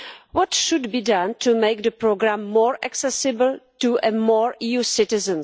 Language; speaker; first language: English; non-native, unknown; Czech